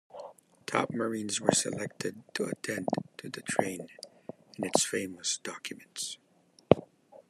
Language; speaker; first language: English; non-native, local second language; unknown